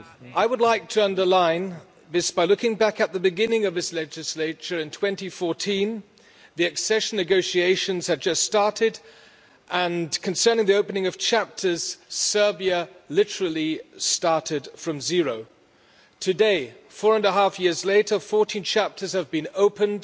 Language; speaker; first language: English; non-native, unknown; German